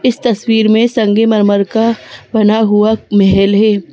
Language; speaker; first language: Hindi; native; Hindi